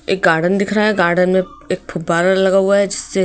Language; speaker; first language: Hindi; native; Hindi